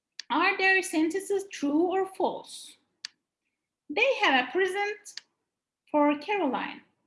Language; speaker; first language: English; non-native, fluent; Turkish